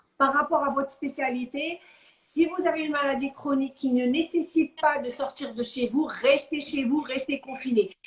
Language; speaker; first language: French; non-native, local second language; Arabic